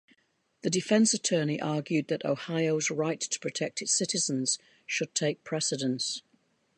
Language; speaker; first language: English; native; English